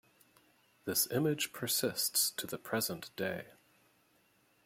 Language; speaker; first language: English; native; English